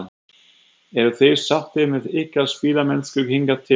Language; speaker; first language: Icelandic; non-native, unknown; German